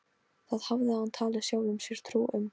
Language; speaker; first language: Icelandic; non-native, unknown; Polish